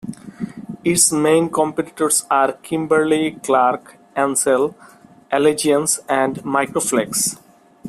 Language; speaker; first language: English; non-native, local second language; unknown